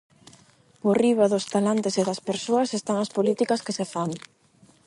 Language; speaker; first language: Galician; non-native, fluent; Spanish